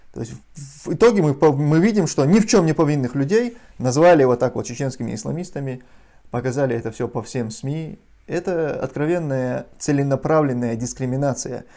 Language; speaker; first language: Russian; non-native, local second language; Chechen